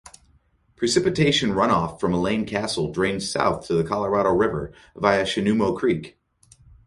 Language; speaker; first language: English; native; English